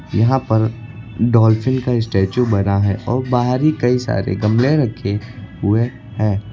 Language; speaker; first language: Hindi; native; Hindi